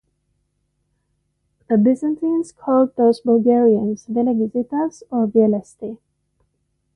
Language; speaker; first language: English; non-native, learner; Finnish